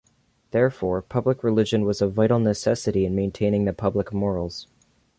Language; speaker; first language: English; native; English